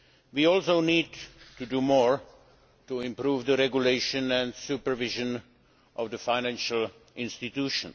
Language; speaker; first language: English; non-native, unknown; Czech